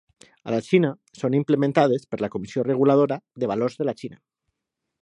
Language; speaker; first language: Catalan; non-native, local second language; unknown